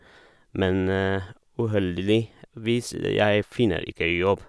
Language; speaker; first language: Norwegian; non-native, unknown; Oromo